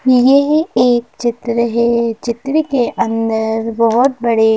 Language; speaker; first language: Hindi; native; Hindi